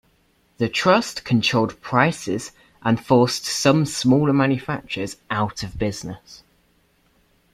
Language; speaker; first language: English; native; English